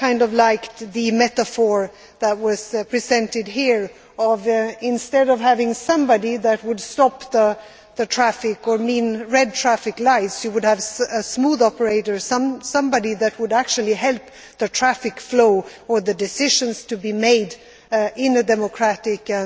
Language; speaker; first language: English; non-native, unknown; Swedish